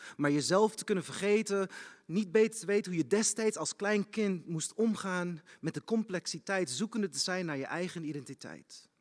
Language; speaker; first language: Dutch; early bilingual, other home language; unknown